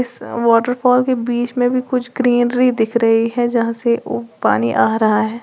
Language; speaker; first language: Hindi; native; Hindi